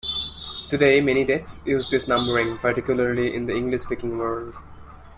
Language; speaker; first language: English; non-native, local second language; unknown